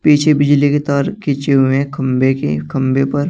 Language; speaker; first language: Hindi; native; Hindi